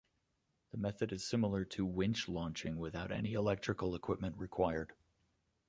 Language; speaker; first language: English; native; English